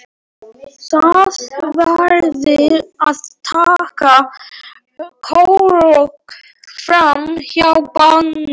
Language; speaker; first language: Icelandic; non-native, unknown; Polish